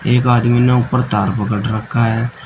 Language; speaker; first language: Hindi; native; Hindi